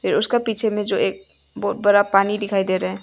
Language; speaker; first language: Hindi; non-native, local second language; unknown